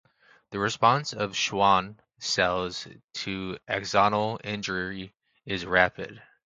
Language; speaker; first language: English; native; English